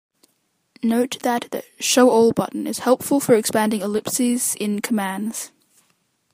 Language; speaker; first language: English; native; English